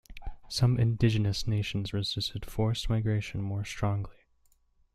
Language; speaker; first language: English; native; English